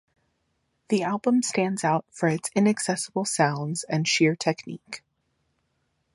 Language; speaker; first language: English; native; English